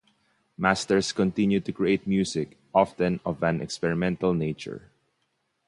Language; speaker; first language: English; non-native, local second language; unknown